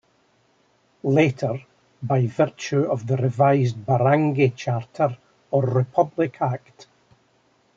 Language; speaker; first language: English; native; English